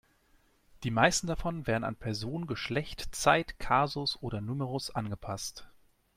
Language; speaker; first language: German; native; German